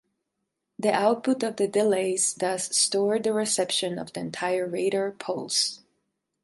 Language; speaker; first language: English; non-native, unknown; Spanish